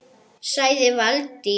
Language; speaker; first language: Icelandic; non-native, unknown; Arabic